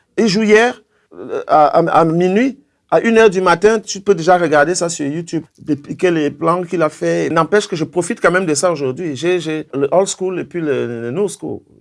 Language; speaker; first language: French; non-native, local second language; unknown